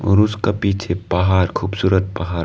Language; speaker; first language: Hindi; non-native, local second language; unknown